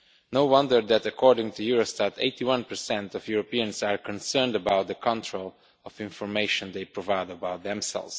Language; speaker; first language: English; non-native, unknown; Romanian